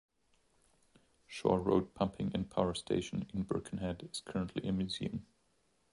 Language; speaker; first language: English; non-native, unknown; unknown